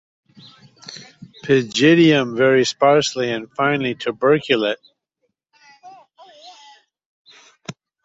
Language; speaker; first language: English; native; English